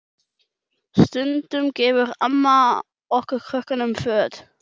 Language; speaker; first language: Icelandic; non-native, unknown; German